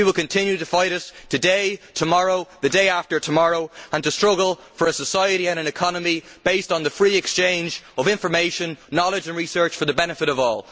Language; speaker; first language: English; native; English